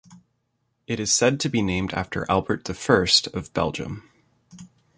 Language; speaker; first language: English; native; English